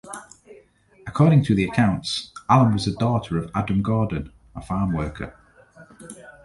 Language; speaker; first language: English; native; English